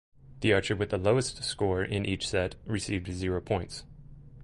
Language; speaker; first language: English; native; English